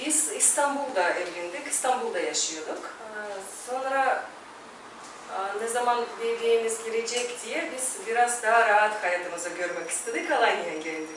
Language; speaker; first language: Turkish; non-native, fluent; Russian